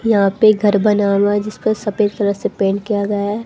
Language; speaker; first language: Hindi; native; Hindi